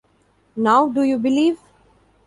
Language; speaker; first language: English; non-native, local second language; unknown